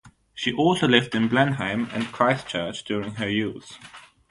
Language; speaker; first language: English; non-native, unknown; German